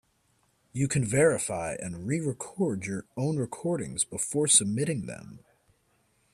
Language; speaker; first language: English; native; English